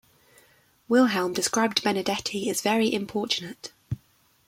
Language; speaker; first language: English; native; English